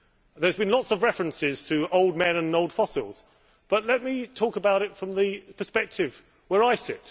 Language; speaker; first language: English; native; English